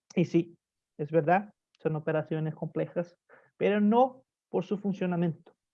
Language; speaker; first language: Spanish; non-native, fluent; Portuguese